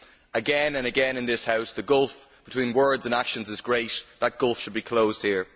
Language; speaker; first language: English; native; English